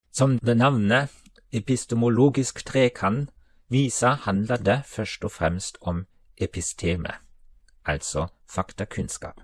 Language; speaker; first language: Norwegian; non-native, related language; German